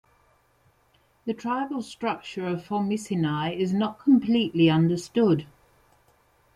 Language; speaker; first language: English; non-native, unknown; Spanish